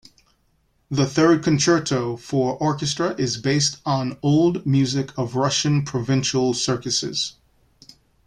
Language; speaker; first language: English; native; English